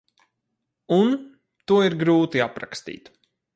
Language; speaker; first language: Latvian; native; Latvian